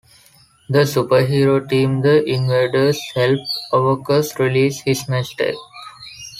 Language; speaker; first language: English; non-native, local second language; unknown